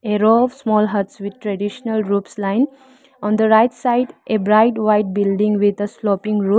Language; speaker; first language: English; non-native, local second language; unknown